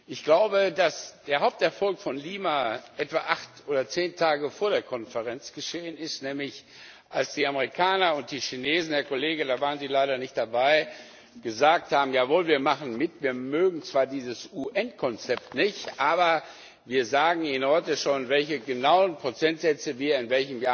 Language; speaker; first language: German; non-native, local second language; Luxembourgish